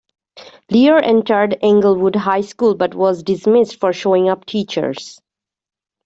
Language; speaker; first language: English; native; English